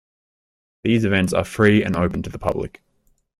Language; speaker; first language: English; native; English